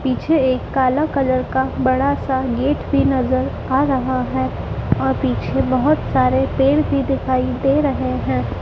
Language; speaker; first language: Hindi; native; Hindi